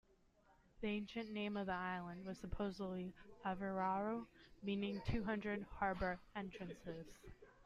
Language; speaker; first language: English; native; English